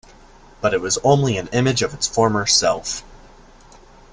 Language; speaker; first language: English; native; English